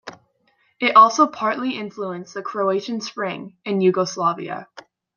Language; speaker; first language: English; native; English